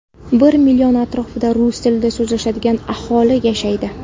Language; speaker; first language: Uzbek; non-native, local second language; Kara-Kalpak